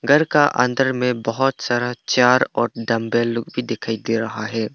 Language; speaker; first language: Hindi; non-native, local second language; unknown